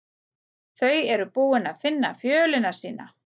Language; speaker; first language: Icelandic; native; Icelandic